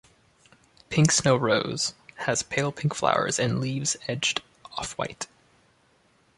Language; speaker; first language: English; native; English